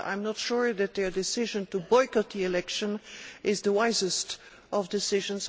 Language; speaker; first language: English; non-native, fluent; Dutch